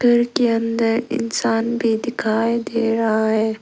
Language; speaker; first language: Hindi; non-native, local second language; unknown